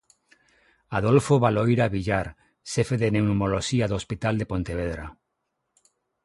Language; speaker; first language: Galician; non-native, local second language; Spanish